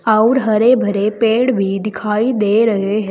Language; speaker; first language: Hindi; native; Hindi